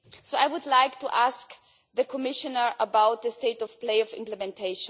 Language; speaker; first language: English; non-native, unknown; German